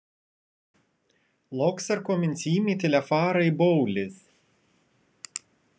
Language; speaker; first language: Icelandic; non-native, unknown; Russian